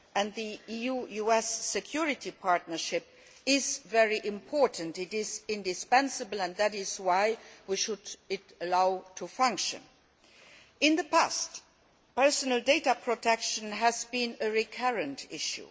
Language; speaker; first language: English; non-native, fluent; Luxembourgish